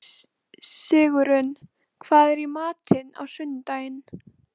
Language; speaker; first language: Icelandic; native; Icelandic